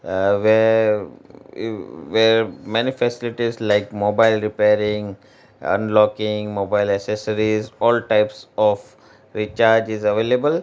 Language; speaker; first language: English; non-native, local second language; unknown